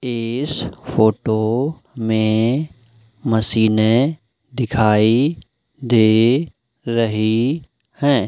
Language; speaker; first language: Hindi; native; Hindi